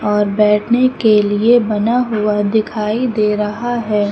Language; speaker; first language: Hindi; native; Hindi